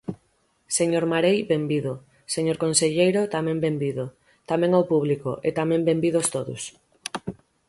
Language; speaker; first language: Galician; native; Galician